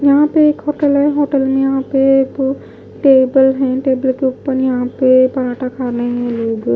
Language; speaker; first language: Hindi; non-native, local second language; Punjabi